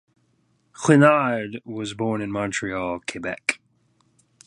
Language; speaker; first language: English; native; English